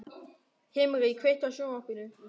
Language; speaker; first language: Icelandic; non-native, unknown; German